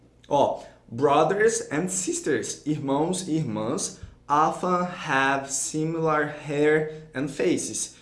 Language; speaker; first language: English; non-native, fluent; Portuguese